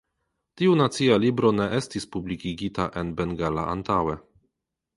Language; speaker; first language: Esperanto; non-native, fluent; Polish